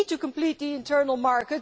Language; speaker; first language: English; non-native, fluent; Dutch